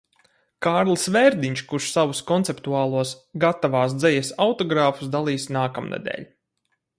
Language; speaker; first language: Latvian; native; Latvian